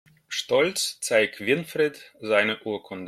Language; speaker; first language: German; non-native, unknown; Russian